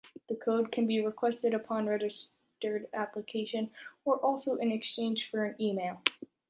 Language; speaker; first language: English; native; English